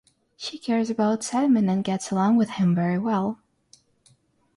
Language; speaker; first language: English; non-native, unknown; Russian